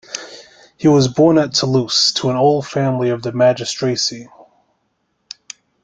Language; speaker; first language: English; native; English